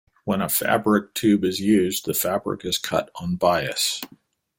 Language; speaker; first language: English; native; English